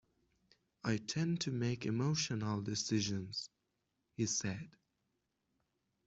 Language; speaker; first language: English; non-native, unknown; Persian